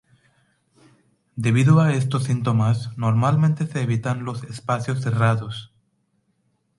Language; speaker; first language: Spanish; non-native, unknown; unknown